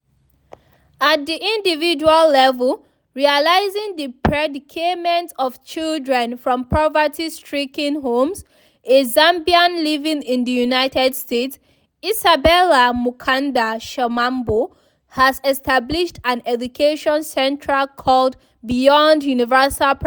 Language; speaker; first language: English; non-native, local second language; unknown